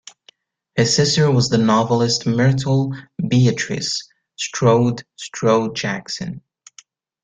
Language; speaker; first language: English; native; English